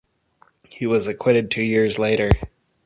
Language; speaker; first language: English; native; English